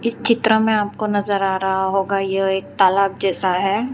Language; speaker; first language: Hindi; non-native, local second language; Gujarati